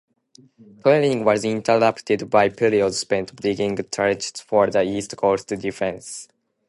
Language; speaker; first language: English; non-native, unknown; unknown